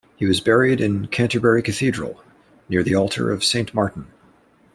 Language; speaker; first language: English; native; English